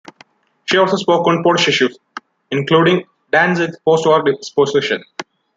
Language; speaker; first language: English; non-native, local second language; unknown